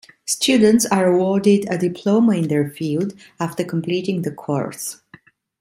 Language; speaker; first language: English; non-native, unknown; Italian